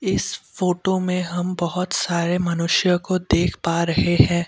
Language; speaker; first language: Hindi; non-native, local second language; Assamese